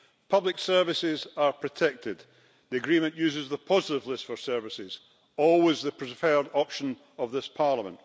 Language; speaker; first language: English; native; English